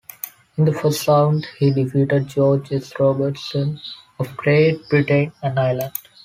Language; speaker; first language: English; non-native, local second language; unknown